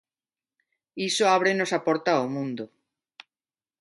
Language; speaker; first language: Galician; non-native, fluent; Spanish